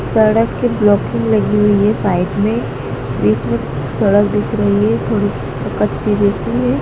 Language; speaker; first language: Hindi; native; Hindi